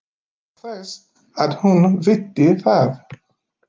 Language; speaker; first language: Icelandic; non-native, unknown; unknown